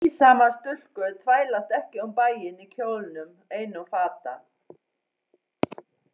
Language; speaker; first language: Icelandic; non-native, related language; Faroese